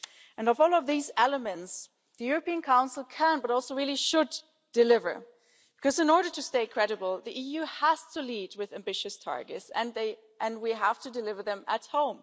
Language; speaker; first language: English; non-native, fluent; German